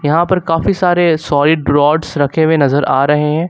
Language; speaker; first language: Hindi; native; Hindi